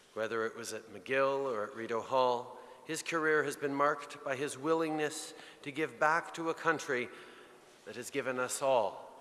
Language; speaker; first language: English; early bilingual, other home language; French